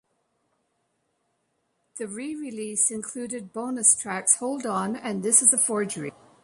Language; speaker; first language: English; native; English